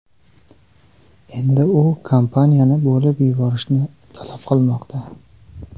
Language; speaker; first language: Uzbek; non-native, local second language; Kara-Kalpak